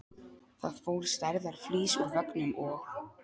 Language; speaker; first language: Icelandic; non-native, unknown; Polish